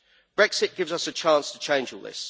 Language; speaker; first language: English; native; English